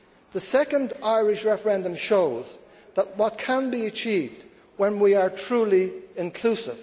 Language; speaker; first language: English; native; English